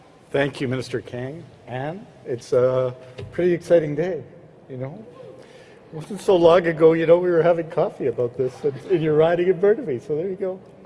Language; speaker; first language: English; native; English